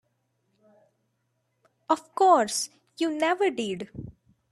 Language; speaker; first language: English; non-native, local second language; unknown